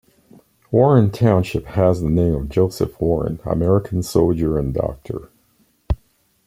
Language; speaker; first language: English; native; English